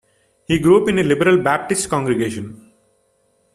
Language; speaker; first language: English; non-native, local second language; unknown